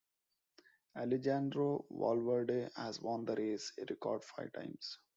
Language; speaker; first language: English; non-native, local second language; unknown